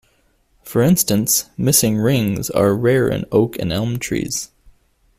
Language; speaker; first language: English; native; English